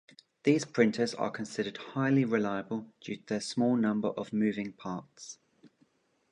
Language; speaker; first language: English; native; English